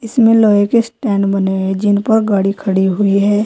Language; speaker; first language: Hindi; native; Hindi